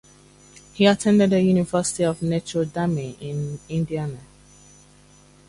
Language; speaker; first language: English; native; English